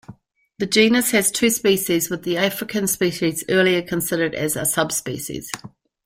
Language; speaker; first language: English; native; English